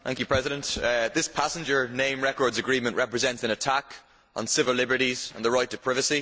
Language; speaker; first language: English; native; English